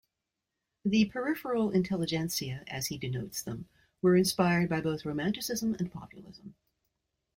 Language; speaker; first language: English; native; English